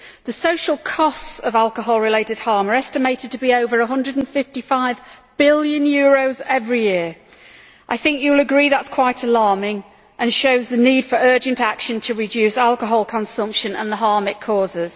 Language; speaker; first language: English; native; English